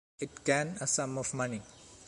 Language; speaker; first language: English; non-native, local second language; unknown